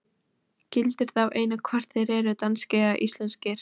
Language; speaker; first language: Icelandic; non-native, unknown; Polish